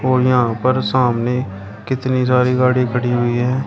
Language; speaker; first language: Hindi; native; Hindi